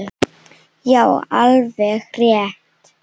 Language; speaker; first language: Icelandic; non-native, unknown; Slovenian